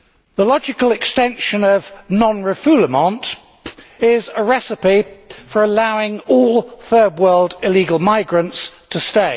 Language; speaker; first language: English; native; English